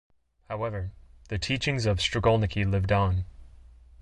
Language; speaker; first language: English; native; English